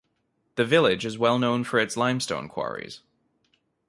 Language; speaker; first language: English; native; English